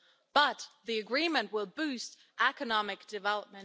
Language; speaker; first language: English; non-native, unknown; German